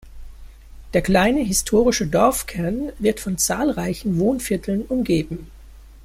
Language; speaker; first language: German; native; German